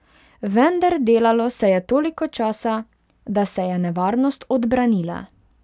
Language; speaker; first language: Slovenian; non-native, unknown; Hungarian